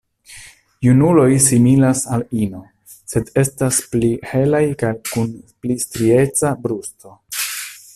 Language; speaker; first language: Esperanto; non-native, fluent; Italian